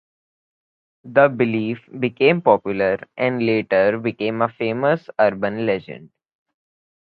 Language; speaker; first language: English; non-native, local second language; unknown